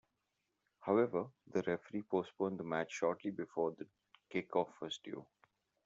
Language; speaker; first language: English; non-native, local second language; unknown